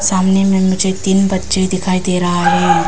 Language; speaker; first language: Hindi; non-native, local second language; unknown